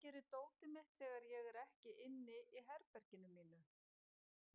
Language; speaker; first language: Icelandic; native; Icelandic